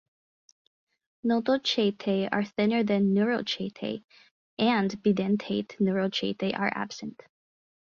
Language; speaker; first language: English; native; English